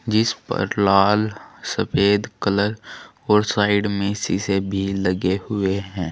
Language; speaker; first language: Hindi; native; Hindi